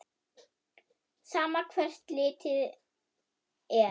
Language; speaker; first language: Icelandic; non-native, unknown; German